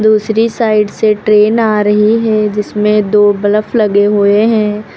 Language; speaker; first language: Hindi; native; Hindi